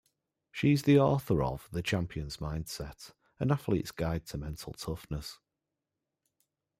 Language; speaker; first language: English; native; English